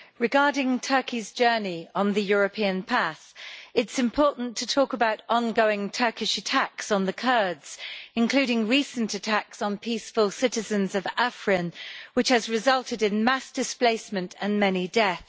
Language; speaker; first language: English; native; English